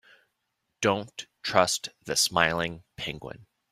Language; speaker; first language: English; native; English